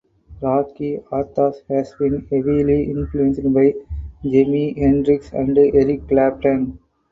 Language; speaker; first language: English; non-native, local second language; Tamil